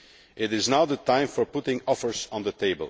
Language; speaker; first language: English; non-native, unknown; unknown